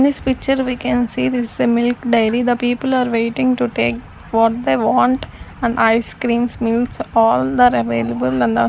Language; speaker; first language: English; non-native, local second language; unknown